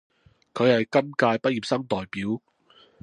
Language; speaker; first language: Cantonese; non-native, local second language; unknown